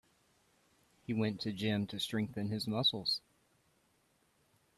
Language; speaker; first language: English; native; English